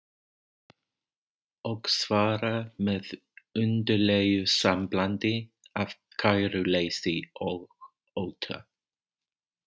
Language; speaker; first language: Icelandic; non-native, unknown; English